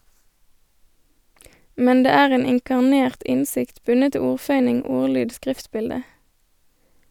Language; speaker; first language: Norwegian; native; Norwegian